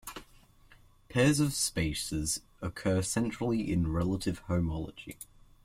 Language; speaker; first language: English; native; English